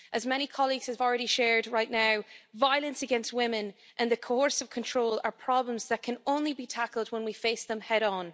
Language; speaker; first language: English; native; English